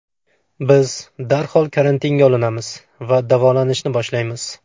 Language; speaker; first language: Uzbek; native; Uzbek